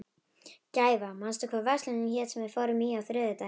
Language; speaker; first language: Icelandic; native; Icelandic